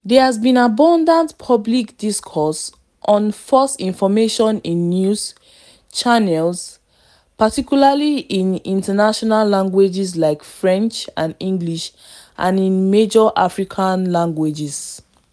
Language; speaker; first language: English; non-native, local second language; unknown